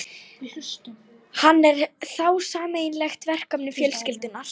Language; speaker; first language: Icelandic; non-native, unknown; Lithuanian